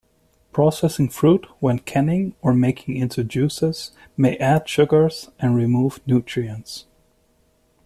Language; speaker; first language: English; native; English